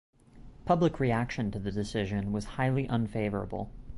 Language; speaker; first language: English; native; English